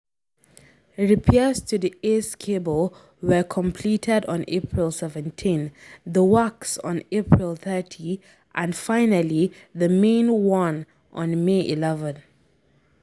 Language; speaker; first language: English; non-native, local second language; Hausa